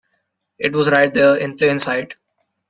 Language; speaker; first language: English; non-native, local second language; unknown